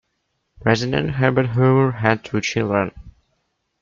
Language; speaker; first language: English; native; English